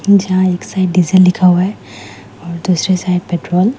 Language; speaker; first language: Hindi; non-native, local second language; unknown